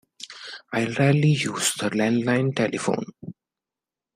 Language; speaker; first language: English; non-native, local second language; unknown